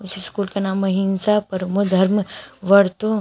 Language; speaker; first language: Hindi; native; Hindi